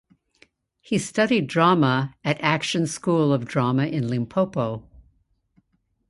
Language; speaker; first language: English; native; English